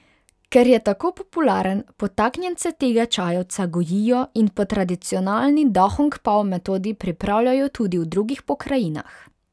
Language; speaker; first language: Slovenian; non-native, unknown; Hungarian